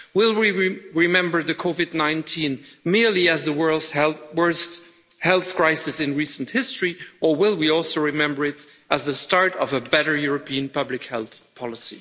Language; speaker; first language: English; non-native, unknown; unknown